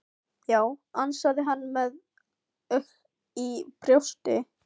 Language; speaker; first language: Icelandic; non-native, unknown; Filipino